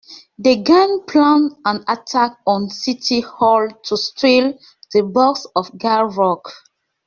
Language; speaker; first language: English; non-native, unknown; French